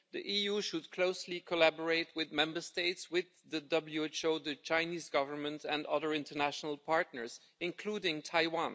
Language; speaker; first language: English; non-native, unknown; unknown